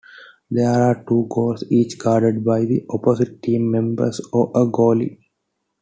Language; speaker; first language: English; non-native, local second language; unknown